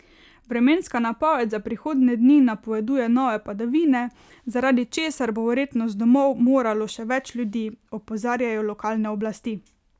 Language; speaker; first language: Slovenian; native; Slovenian